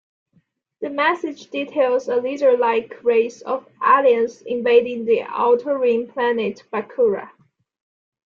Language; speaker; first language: English; non-native, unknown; Chinese